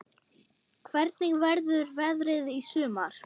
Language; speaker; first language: Icelandic; non-native, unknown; German